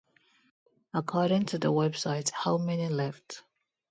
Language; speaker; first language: English; non-native, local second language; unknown